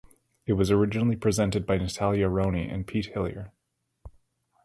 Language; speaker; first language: English; native; English